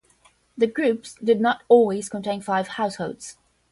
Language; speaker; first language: English; non-native, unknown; Portuguese